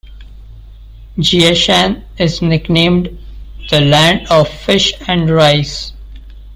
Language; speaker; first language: English; non-native, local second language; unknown